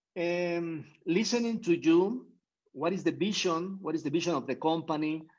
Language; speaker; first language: English; non-native, fluent; Spanish